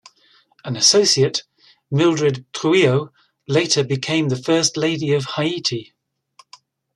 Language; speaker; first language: English; native; English